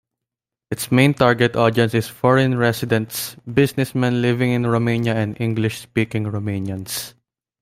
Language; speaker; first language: English; non-native, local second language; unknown